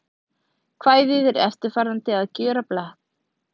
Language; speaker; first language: Icelandic; native; Icelandic